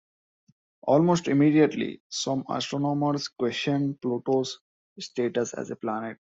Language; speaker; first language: English; non-native, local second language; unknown